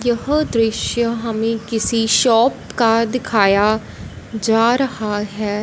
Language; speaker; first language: Hindi; non-native, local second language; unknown